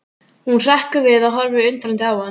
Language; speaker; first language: Icelandic; native; Icelandic